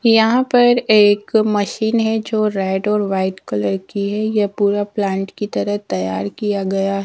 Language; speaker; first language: Hindi; non-native, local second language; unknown